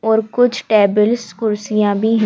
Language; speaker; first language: Hindi; native; Hindi